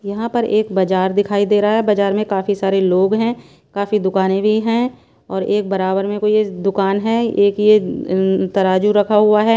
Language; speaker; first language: Hindi; non-native, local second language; Punjabi